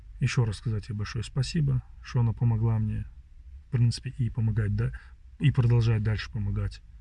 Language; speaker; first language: Russian; native; Russian